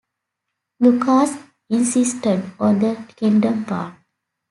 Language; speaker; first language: English; native; English